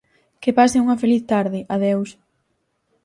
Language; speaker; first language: Galician; native; Galician